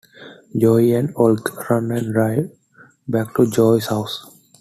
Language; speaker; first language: English; non-native, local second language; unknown